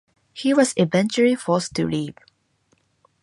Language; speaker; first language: English; non-native, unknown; Japanese